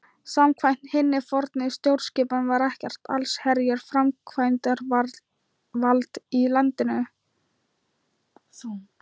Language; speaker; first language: Icelandic; non-native, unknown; Thai